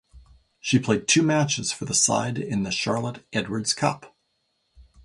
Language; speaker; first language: English; native; English